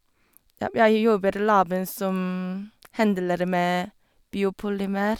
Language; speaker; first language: Norwegian; non-native, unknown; Korean